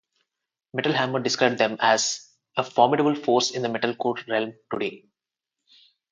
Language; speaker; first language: English; non-native, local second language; Telugu